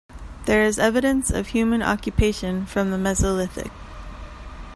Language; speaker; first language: English; native; English